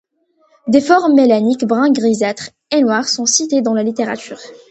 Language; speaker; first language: French; non-native, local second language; Arabic